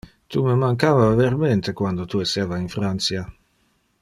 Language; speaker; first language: Interlingua; non-native, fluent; Dutch